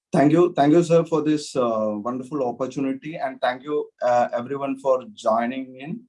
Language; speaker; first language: English; non-native, local second language; Malayalam